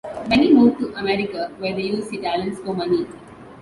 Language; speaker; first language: English; non-native, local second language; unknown